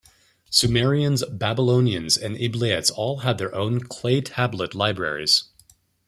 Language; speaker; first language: English; native; English